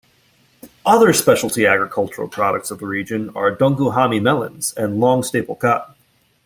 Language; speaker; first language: English; native; English